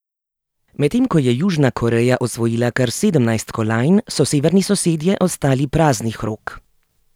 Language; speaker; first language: Slovenian; native; Slovenian